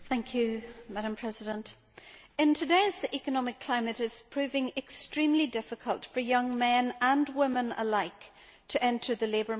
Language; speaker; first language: English; native; English